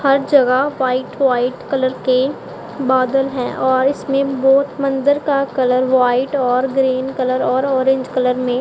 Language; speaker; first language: Hindi; non-native, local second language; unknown